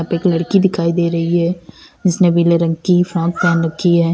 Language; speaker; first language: Hindi; native; Hindi